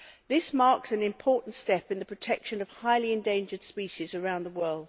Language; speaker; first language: English; native; English